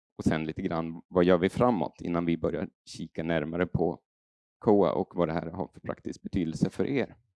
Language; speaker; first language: Swedish; native; Swedish